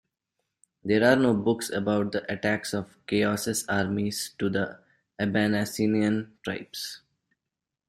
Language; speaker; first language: English; non-native, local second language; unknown